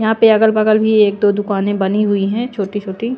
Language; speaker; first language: Hindi; non-native, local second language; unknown